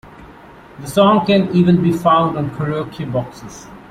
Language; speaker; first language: English; non-native, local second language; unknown